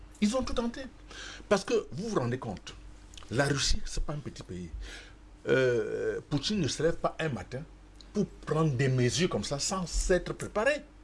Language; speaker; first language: French; non-native, local second language; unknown